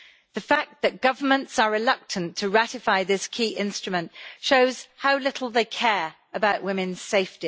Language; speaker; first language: English; native; English